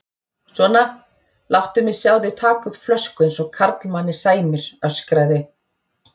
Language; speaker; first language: Icelandic; native; Icelandic